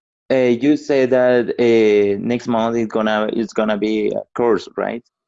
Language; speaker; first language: English; non-native, learner; Spanish